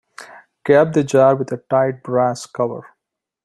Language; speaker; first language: English; non-native, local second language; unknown